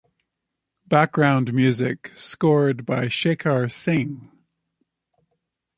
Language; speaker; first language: English; native; English